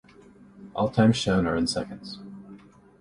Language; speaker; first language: English; native; English